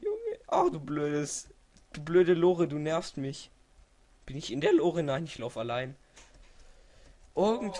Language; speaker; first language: German; native; German